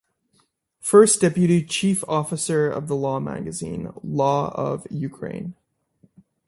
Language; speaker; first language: English; native; English